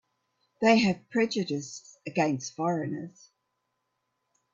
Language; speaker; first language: English; native; English